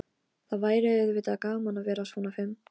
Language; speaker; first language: Icelandic; non-native, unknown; Polish